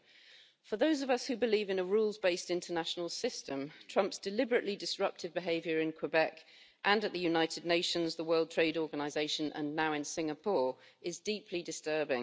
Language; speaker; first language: English; native; English